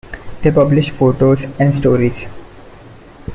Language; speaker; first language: English; non-native, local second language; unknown